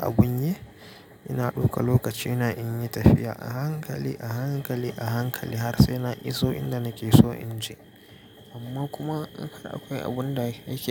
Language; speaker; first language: Hausa; native; Hausa